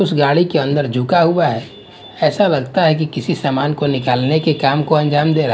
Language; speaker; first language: Hindi; non-native, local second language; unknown